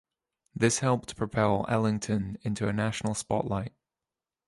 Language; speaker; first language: English; native; English